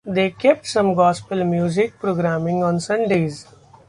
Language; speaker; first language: English; non-native, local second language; Marathi